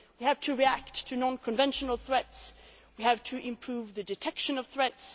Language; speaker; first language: English; non-native, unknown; Swedish